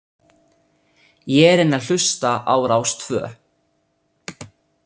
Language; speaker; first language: Icelandic; non-native, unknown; Italian